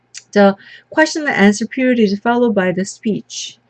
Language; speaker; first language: English; non-native, fluent; Korean